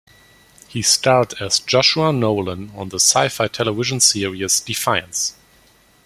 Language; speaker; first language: English; non-native, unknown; German